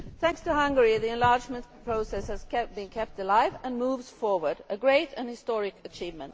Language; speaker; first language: English; non-native, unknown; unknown